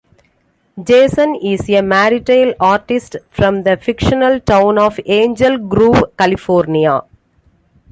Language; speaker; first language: English; non-native, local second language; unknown